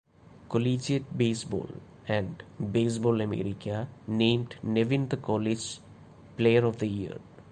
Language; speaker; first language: English; non-native, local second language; Malayalam